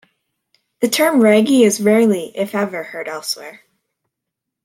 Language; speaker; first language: English; native; English